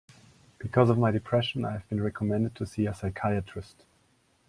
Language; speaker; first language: English; non-native, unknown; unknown